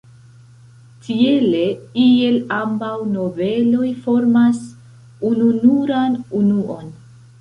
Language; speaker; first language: Esperanto; non-native, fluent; Central Kurdish